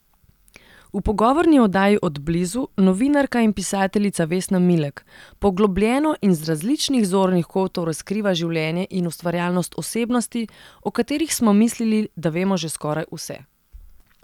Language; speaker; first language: Slovenian; non-native, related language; Serbian